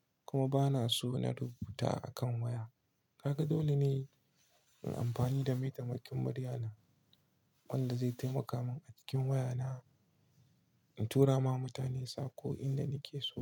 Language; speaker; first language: Hausa; non-native, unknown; Igbo